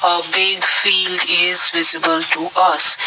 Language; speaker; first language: English; non-native, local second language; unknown